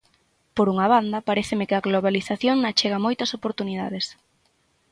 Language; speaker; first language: Galician; native; Galician